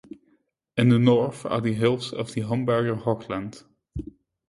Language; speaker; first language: English; non-native, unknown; Dutch